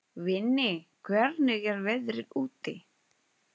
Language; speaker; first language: Icelandic; non-native, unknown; Filipino